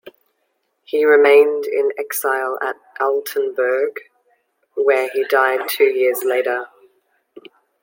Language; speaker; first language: English; native; English